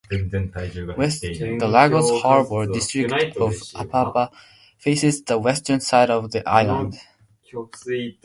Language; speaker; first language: English; non-native, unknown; Japanese